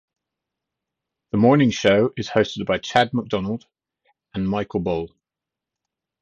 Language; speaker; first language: English; native; English